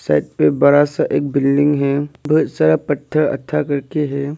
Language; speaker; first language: Hindi; early bilingual, other home language; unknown